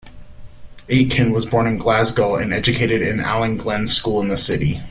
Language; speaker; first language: English; native; English